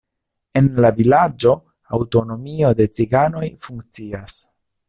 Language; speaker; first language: Esperanto; non-native, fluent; Italian